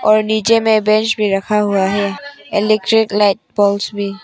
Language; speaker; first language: Hindi; non-native, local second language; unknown